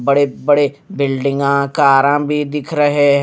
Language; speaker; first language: Hindi; non-native, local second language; Punjabi